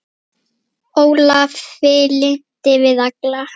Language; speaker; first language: Icelandic; native; Icelandic